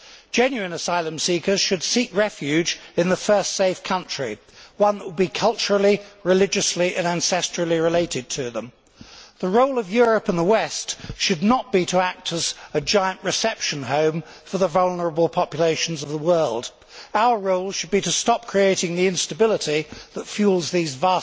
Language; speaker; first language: English; native; English